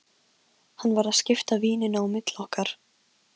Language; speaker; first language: Icelandic; non-native, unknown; Polish